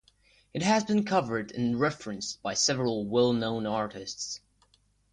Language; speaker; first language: English; non-native, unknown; Russian